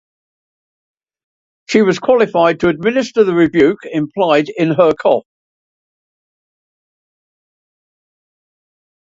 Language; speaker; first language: English; native; English